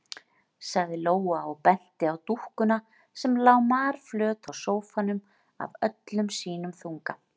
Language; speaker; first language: Icelandic; native; Icelandic